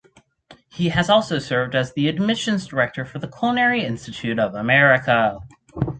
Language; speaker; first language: English; native; English